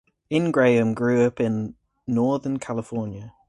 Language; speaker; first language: English; native; English